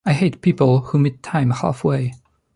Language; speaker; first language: English; non-native, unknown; Polish